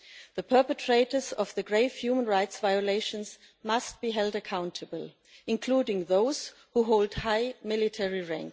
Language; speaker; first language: English; non-native, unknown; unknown